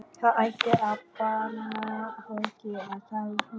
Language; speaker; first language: Icelandic; non-native, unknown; Vietnamese